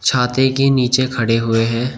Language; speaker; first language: Hindi; native; Hindi